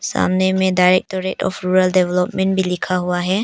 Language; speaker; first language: Hindi; non-native, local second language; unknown